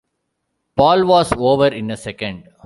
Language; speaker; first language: English; non-native, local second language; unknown